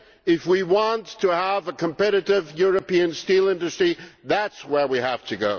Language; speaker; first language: English; non-native, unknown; German